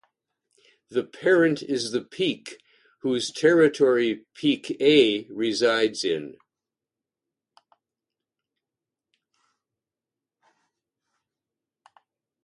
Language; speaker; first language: English; native; English